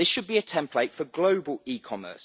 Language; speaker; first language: English; native; English